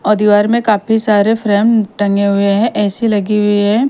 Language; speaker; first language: Hindi; non-native, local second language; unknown